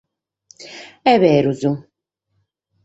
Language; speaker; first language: Sardinian; native; Sardinian